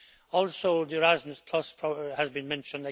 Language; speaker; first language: English; native; English